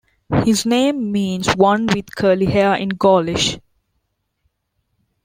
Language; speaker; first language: English; non-native, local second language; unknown